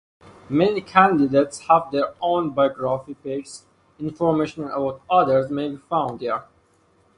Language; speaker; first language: English; non-native, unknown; Persian